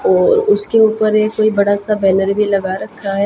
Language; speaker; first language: Hindi; native; Hindi